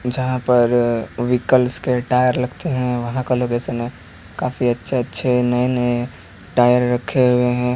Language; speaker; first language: Hindi; native; Hindi